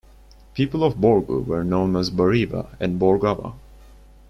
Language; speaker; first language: English; non-native, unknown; Turkish